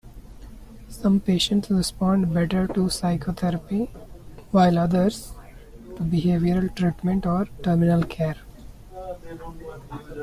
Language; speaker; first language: English; non-native, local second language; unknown